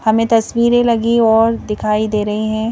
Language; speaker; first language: Hindi; native; Hindi